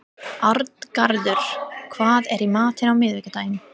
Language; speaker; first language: Icelandic; non-native, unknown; English